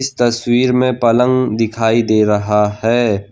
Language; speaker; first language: Hindi; non-native, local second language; Gujarati